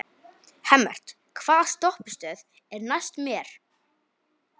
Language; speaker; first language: Icelandic; non-native, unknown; Polish